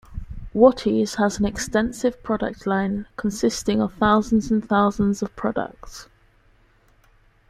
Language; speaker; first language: English; native; English